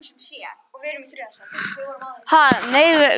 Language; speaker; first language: Icelandic; non-native, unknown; English